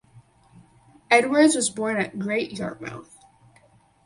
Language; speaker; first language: English; native; English